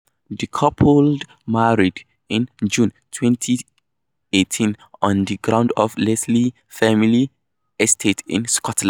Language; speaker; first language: English; non-native, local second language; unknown